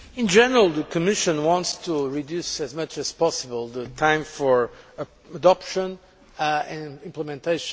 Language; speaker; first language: English; non-native, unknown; Portuguese